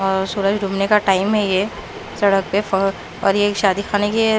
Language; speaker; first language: Hindi; non-native, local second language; Punjabi